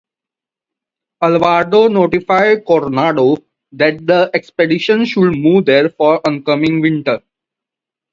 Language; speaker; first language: English; non-native, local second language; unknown